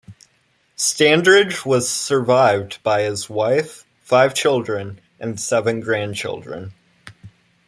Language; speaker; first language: English; native; English